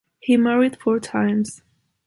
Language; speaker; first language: English; non-native, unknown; Spanish